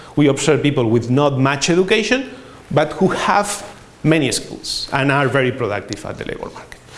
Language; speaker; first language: English; non-native, fluent; Spanish